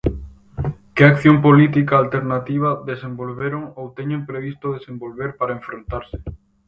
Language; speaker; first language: Galician; native; Galician